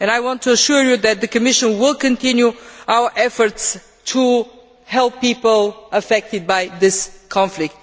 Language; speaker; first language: English; non-native, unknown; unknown